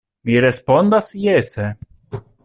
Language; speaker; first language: Esperanto; non-native, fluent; Italian